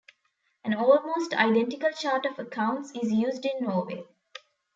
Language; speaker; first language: English; non-native, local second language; Tamil